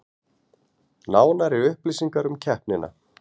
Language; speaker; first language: Icelandic; native; Icelandic